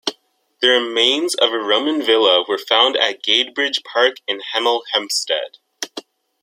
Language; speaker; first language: English; native; English